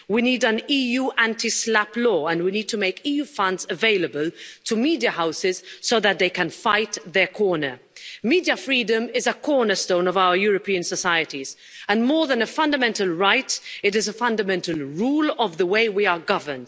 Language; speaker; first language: English; non-native, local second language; Maltese